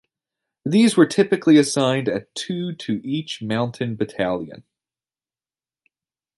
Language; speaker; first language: English; native; English